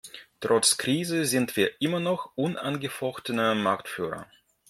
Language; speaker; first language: German; non-native, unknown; Russian